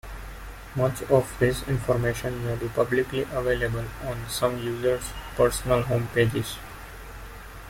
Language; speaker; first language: English; non-native, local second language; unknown